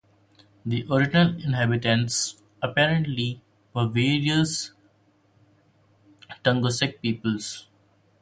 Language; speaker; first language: English; non-native, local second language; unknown